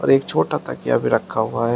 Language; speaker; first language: Hindi; native; Hindi